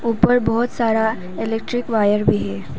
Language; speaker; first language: Hindi; non-native, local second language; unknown